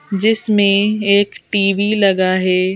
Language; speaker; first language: Hindi; native; Hindi